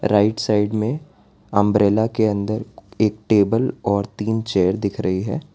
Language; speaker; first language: Hindi; non-native, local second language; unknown